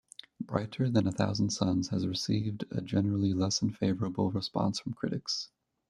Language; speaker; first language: English; native; English